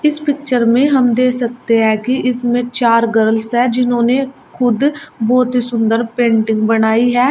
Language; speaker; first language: Hindi; native; Hindi